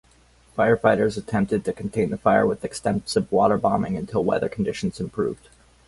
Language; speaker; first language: English; native; English